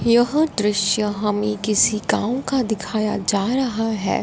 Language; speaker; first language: Hindi; non-native, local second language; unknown